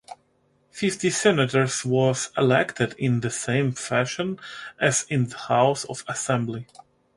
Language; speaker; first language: English; non-native, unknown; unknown